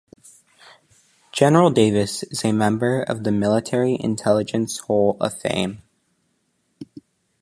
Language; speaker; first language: English; native; English